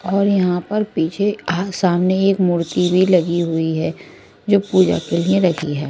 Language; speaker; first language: Hindi; non-native, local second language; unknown